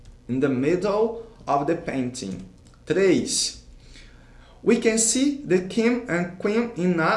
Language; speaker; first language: English; non-native, fluent; Portuguese